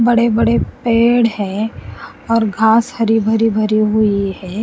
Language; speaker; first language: Hindi; non-native, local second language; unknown